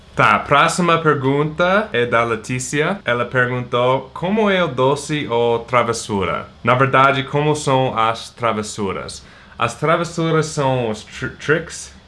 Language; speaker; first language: Portuguese; non-native, fluent; English